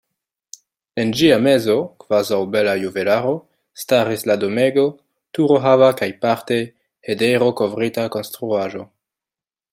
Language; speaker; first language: Esperanto; non-native, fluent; French